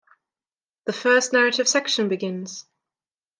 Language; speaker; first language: English; non-native, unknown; German